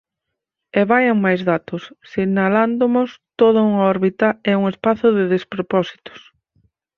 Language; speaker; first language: Galician; native; Galician